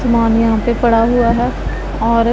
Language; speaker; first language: Hindi; non-native, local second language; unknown